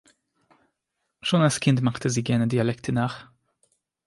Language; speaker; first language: German; non-native, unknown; Hungarian